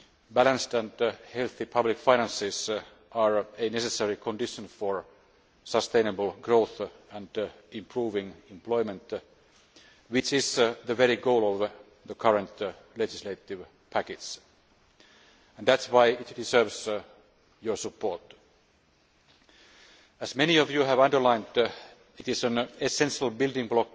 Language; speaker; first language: English; non-native, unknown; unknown